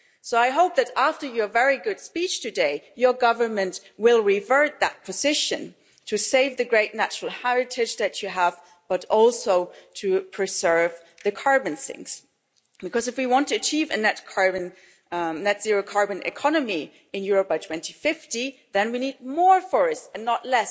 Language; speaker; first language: English; non-native, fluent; German